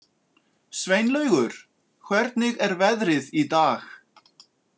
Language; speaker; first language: Icelandic; native; Icelandic